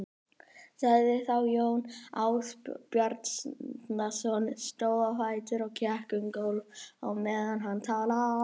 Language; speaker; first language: Icelandic; native; Icelandic